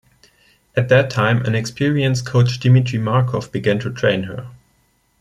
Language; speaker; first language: English; non-native, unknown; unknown